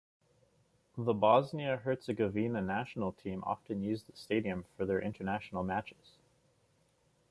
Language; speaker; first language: English; native; English